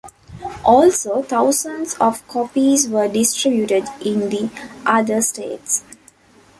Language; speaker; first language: English; non-native, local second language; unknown